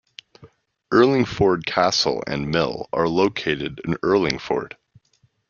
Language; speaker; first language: English; native; English